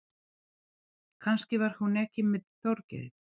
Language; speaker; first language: Icelandic; non-native, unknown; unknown